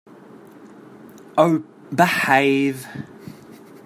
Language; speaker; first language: English; native; English